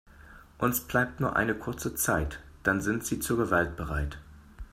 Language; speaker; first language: German; native; German